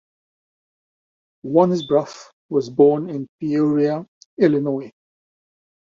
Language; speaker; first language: English; native; English